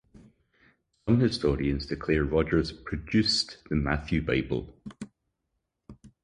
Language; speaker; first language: English; native; English